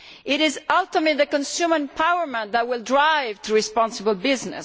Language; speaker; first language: English; non-native, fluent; Italian